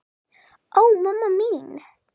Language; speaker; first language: Icelandic; non-native, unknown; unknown